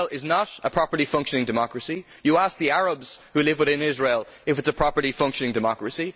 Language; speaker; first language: English; native; English